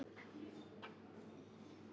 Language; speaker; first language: Icelandic; native; Icelandic